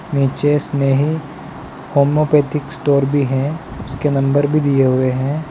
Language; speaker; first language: Hindi; non-native, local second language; Gujarati